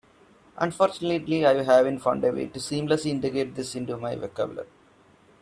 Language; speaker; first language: English; non-native, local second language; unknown